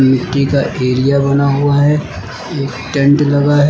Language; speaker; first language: Hindi; native; Hindi